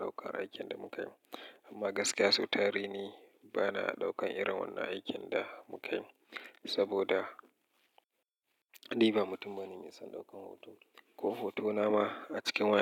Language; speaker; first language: Hausa; native; Hausa